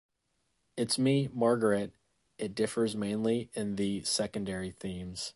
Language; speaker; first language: English; native; English